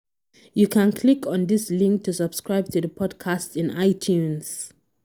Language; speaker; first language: English; non-native, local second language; Hausa